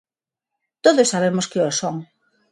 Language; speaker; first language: Galician; non-native, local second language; Spanish